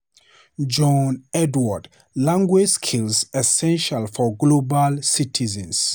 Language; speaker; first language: English; non-native, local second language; Hausa